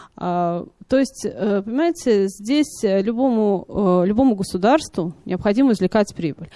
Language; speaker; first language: Russian; native; Russian